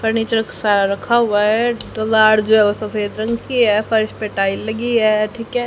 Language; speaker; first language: Hindi; native; Hindi